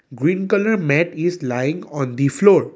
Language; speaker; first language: English; non-native, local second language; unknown